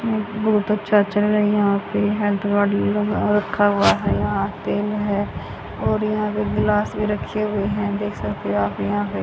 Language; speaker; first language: Hindi; native; Hindi